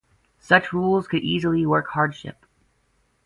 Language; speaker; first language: English; native; English